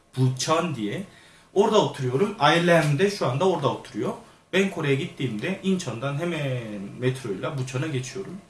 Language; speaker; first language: Turkish; non-native, fluent; Korean